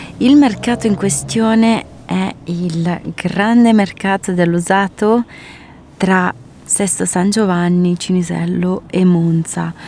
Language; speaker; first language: Italian; early bilingual, other home language; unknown